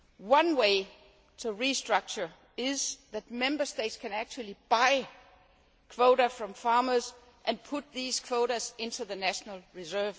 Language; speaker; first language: English; non-native, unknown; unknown